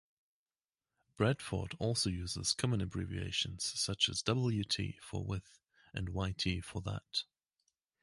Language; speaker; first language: English; native; English